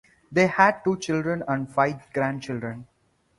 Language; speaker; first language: English; non-native, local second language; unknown